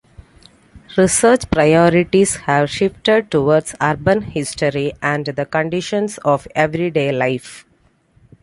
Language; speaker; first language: English; non-native, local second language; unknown